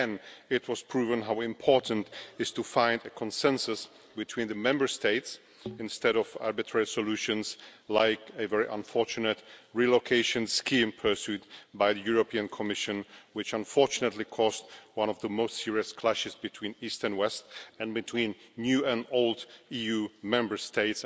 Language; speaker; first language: English; non-native, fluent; Czech